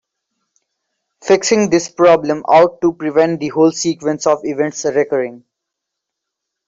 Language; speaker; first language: English; non-native, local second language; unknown